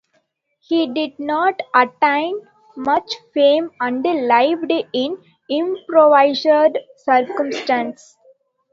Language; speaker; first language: English; non-native, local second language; Tamil